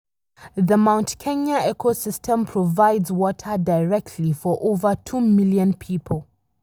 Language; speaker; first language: English; non-native, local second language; Hausa